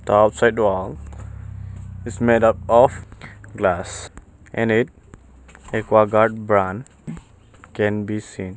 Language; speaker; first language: English; non-native, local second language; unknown